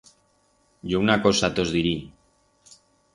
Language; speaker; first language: Aragonese; non-native, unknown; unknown